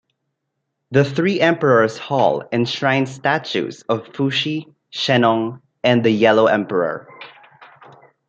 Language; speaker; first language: English; non-native, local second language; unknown